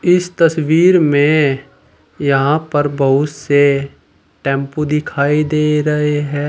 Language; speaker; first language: Hindi; native; Hindi